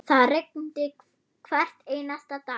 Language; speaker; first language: Icelandic; non-native, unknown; German